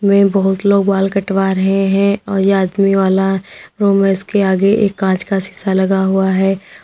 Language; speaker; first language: Hindi; native; Hindi